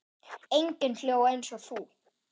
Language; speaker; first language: Icelandic; non-native, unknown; German